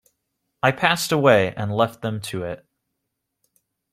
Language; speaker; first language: English; native; English